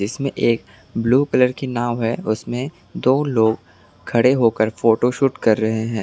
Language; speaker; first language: Hindi; non-native, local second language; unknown